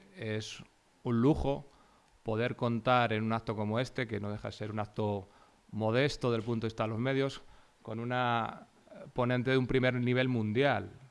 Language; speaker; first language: Spanish; native; Spanish